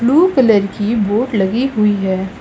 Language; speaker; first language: Hindi; native; Hindi